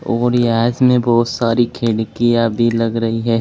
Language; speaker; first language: Hindi; native; Hindi